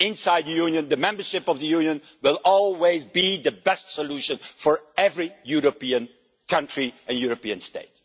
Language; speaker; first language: English; non-native, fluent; Dutch